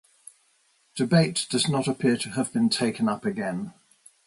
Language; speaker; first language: English; native; English